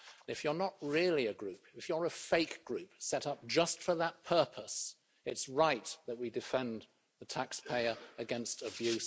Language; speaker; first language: English; native; English